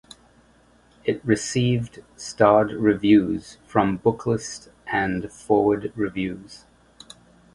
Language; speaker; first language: English; native; English